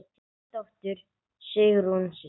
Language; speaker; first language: Icelandic; non-native, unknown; English